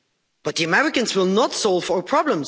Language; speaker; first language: English; non-native, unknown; Dutch